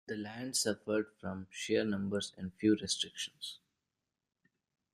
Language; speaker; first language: English; non-native, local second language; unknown